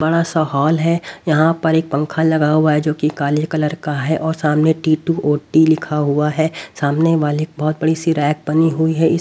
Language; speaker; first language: Hindi; native; Hindi